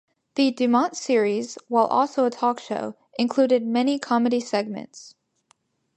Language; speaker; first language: English; native; English